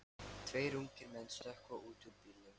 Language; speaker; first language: Icelandic; non-native, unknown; Lithuanian